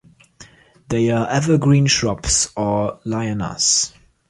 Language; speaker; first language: English; non-native, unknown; German